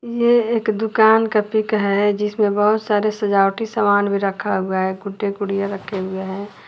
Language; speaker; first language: Hindi; native; Hindi